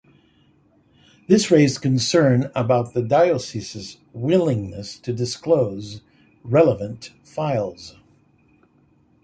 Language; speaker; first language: English; native; English